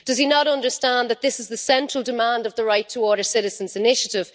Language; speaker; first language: English; native; English